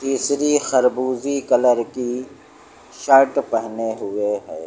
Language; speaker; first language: Hindi; native; Hindi